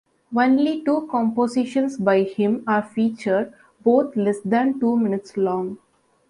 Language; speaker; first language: English; non-native, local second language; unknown